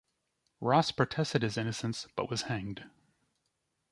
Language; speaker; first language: English; native; English